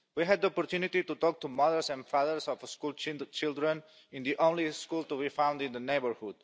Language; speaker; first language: English; non-native, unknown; Catalan